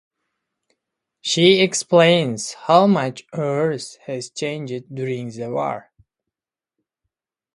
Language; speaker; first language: English; non-native, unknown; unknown